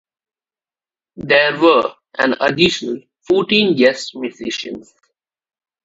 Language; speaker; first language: English; non-native, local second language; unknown